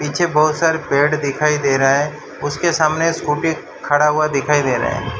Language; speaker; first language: Hindi; non-native, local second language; Gujarati